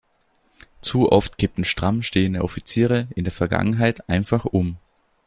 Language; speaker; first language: German; native; German